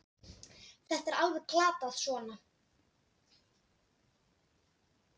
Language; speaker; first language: Icelandic; non-native, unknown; Dutch